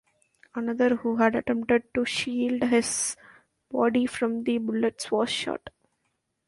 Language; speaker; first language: English; non-native, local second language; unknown